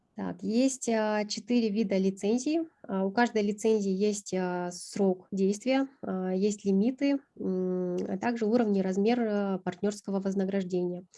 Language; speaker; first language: Russian; non-native, local second language; Kyrgyz